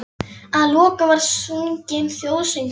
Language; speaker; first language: Icelandic; non-native, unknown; Polish